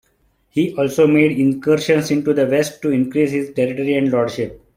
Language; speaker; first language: English; non-native, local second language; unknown